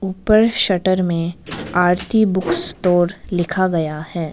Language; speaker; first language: Hindi; non-native, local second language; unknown